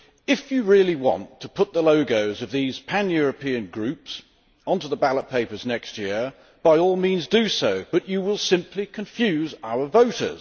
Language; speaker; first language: English; native; English